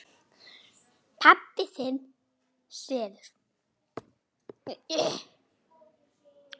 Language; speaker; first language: Icelandic; native; Icelandic